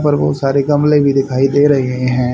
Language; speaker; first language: Hindi; native; Hindi